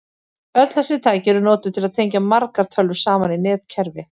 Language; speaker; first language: Icelandic; native; Icelandic